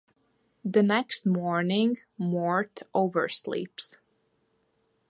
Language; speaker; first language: English; non-native, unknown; Latvian